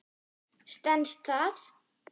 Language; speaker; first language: Icelandic; non-native, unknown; German